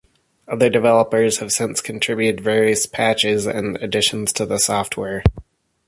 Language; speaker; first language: English; native; English